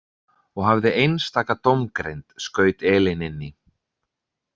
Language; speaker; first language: Icelandic; native; Icelandic